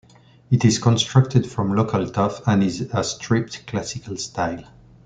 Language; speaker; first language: English; non-native, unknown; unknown